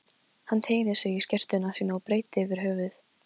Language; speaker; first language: Icelandic; non-native, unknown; Polish